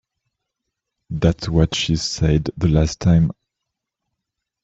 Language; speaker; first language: English; native; English